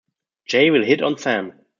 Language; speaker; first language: English; non-native, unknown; German